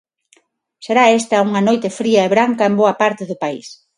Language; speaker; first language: Galician; non-native, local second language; Spanish